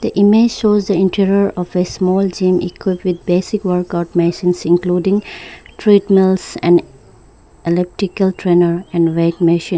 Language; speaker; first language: English; non-native, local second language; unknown